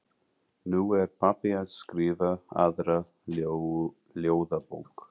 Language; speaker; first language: Icelandic; non-native, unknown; English